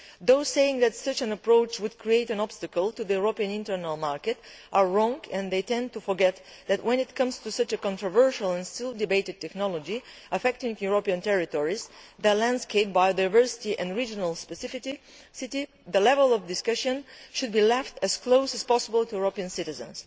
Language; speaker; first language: English; non-native, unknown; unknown